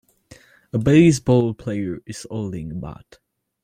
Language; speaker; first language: English; non-native, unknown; French